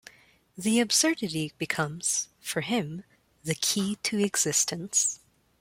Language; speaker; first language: English; non-native, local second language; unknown